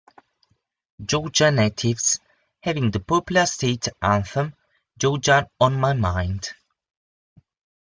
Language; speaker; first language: English; non-native, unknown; Italian